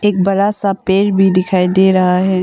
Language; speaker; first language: Hindi; non-native, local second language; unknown